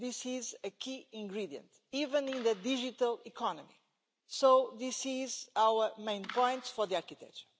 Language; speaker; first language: English; non-native, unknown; Portuguese